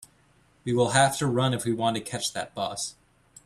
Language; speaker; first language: English; native; English